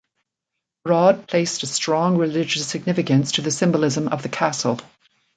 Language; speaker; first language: English; native; English